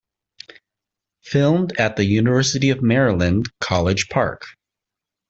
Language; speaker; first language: English; native; English